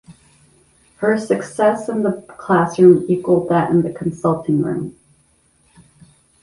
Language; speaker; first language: English; native; English